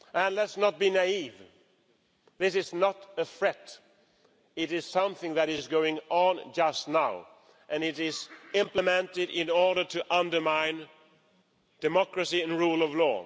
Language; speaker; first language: English; non-native, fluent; Swedish